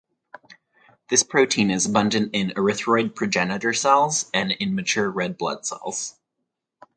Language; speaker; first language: English; native; English